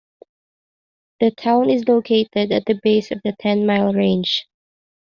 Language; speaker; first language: English; non-native, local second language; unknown